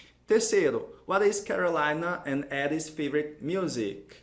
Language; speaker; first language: English; non-native, fluent; Portuguese